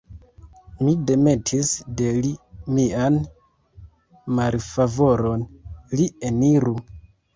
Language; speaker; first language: Esperanto; non-native, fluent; Kinyarwanda